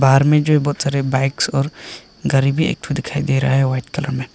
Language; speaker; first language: Hindi; non-native, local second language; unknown